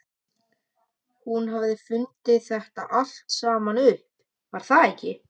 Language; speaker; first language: Icelandic; native; Icelandic